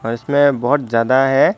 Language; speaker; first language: Hindi; non-native, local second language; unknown